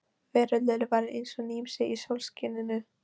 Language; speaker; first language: Icelandic; non-native, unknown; Polish